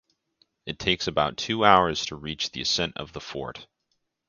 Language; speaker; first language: English; native; English